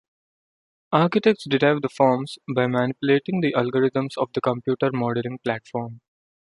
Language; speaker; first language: English; non-native, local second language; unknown